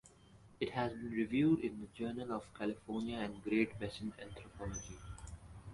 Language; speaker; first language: English; non-native, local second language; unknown